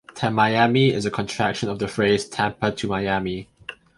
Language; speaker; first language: English; non-native, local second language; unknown